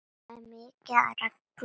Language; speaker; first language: Icelandic; non-native, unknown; Latvian